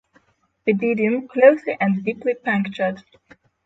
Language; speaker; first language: English; non-native, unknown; Polish